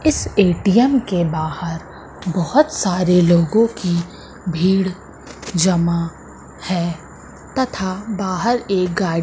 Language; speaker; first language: Hindi; native; Hindi